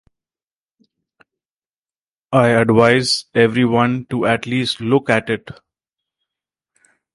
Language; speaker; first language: English; non-native, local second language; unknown